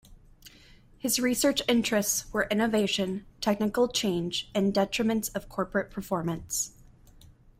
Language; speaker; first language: English; native; English